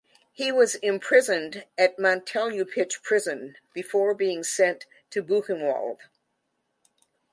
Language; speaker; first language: English; native; English